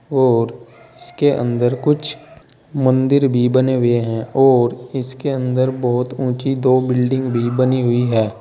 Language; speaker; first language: Hindi; native; Hindi